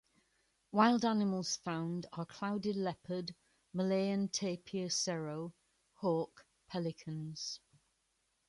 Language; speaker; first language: English; native; English